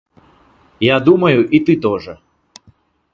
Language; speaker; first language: Russian; non-native, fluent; Georgian